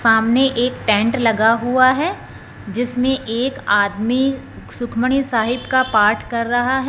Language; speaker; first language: Hindi; non-native, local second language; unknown